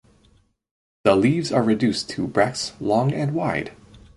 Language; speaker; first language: English; native; English